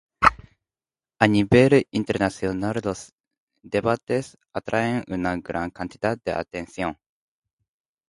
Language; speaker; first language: Spanish; non-native, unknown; Japanese